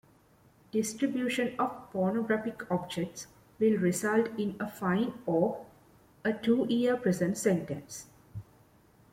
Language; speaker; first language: English; non-native, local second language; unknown